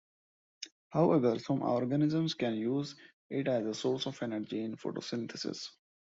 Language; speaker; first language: English; non-native, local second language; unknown